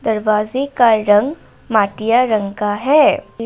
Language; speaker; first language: Hindi; non-native, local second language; Assamese